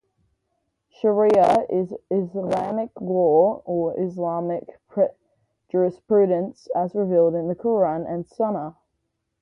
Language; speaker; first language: English; native; English